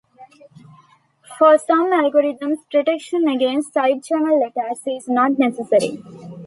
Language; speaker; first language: English; non-native, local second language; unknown